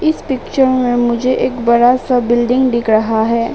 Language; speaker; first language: Hindi; non-native, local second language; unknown